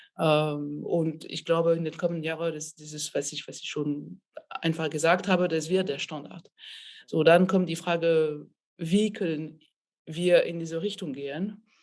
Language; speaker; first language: German; non-native, fluent; French